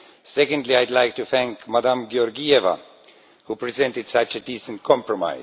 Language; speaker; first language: English; non-native, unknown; Estonian